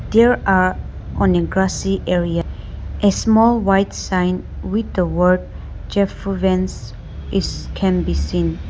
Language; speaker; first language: English; non-native, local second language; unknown